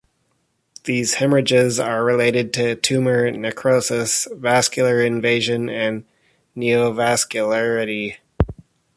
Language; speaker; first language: English; native; English